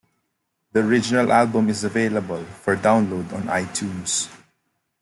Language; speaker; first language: English; non-native, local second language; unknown